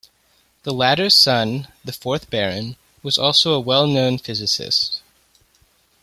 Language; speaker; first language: English; native; English